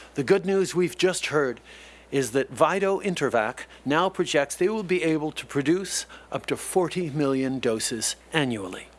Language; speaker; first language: English; native; English